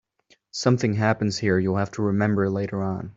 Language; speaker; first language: English; native; English